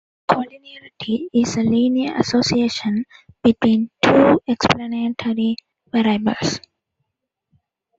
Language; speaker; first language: English; non-native, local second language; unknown